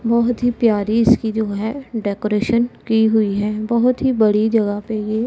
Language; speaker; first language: Hindi; non-native, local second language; Punjabi